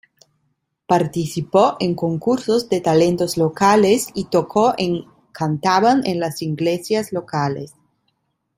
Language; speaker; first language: Spanish; non-native, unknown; Italian